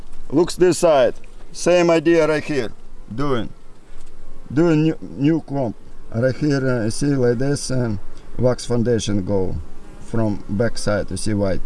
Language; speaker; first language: English; non-native, learner; Russian